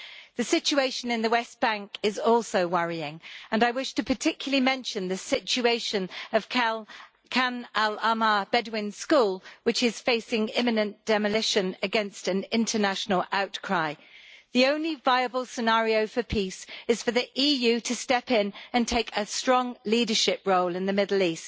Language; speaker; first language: English; native; English